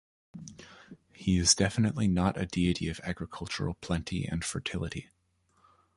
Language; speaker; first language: English; native; English